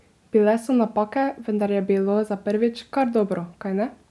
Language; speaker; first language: Slovenian; native; Slovenian